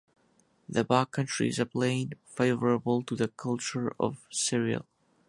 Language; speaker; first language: English; non-native, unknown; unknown